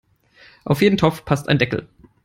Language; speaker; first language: English; non-native, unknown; German